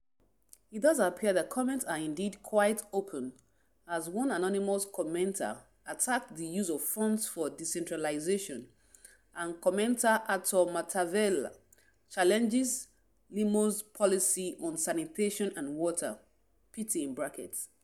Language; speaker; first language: English; non-native, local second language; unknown